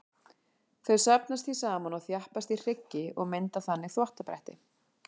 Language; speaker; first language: Icelandic; native; Icelandic